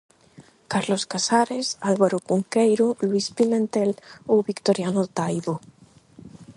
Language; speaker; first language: Galician; non-native, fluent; Spanish